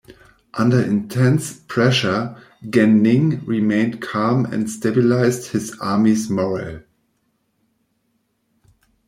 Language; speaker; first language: English; non-native, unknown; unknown